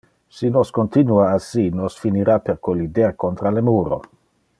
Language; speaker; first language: Interlingua; non-native, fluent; Dutch